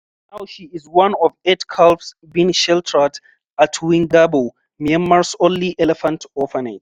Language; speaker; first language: English; non-native, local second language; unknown